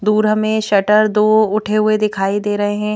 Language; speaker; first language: Hindi; native; Hindi